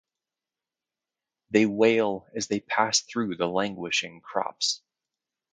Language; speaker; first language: English; native; English